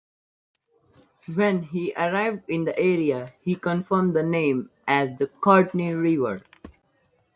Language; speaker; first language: English; non-native, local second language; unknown